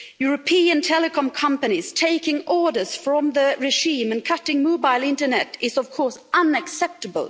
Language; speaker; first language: English; non-native, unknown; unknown